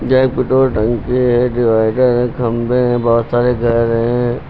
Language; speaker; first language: Hindi; native; Hindi